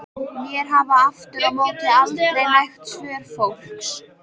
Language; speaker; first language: Icelandic; native; Icelandic